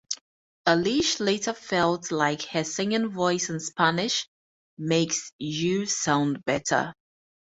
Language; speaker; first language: English; native; English